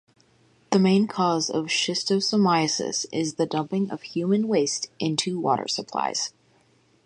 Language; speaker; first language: English; native; English